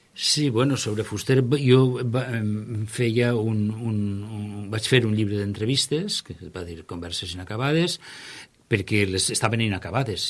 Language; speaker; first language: Catalan; native; Catalan